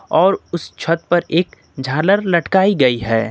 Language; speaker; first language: Hindi; native; Hindi